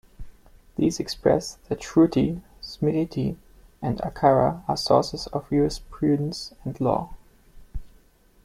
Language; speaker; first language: English; non-native, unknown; German